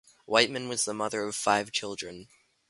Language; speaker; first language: English; native; English